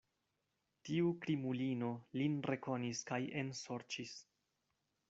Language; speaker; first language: Esperanto; non-native, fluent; Spanish